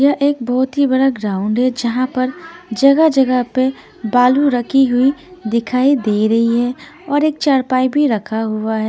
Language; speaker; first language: Hindi; non-native, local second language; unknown